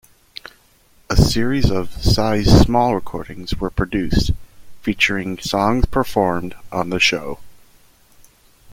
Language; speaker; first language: English; native; English